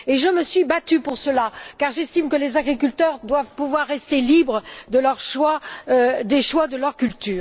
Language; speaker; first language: French; native; French